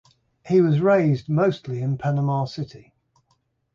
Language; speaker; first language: English; native; English